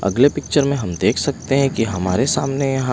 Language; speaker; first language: Hindi; non-native, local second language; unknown